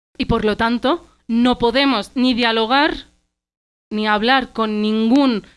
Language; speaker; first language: Spanish; early bilingual, other home language; Arabic